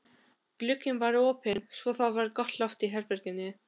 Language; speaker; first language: Icelandic; non-native, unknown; Albanian